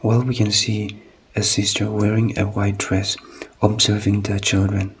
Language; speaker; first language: English; non-native, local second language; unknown